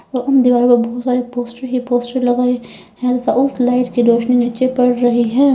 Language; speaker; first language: Hindi; native; Hindi